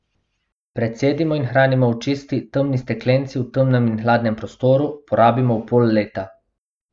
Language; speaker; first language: Slovenian; non-native, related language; Bosnian